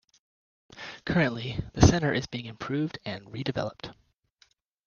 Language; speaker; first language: English; native; English